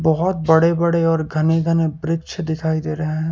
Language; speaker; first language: Hindi; non-native, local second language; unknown